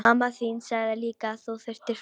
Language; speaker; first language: Icelandic; non-native, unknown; Polish